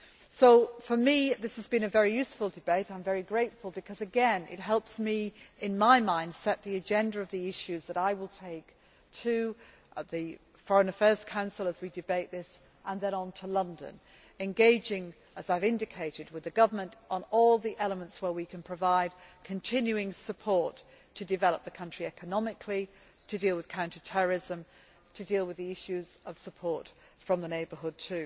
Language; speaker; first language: English; native; English